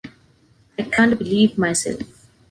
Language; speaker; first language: English; non-native, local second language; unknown